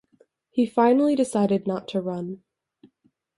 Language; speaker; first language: English; native; English